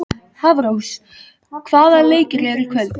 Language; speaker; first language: Icelandic; native; Icelandic